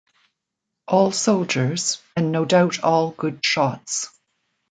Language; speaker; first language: English; native; English